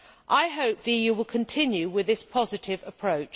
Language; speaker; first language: English; native; English